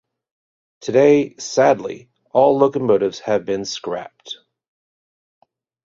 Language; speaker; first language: English; native; English